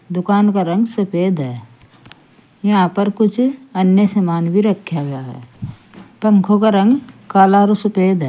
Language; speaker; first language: Hindi; native; Hindi